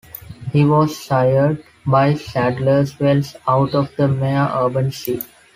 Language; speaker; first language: English; non-native, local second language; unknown